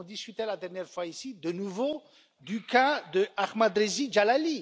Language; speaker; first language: French; non-native, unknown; Romanian